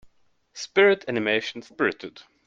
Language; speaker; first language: English; non-native, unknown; German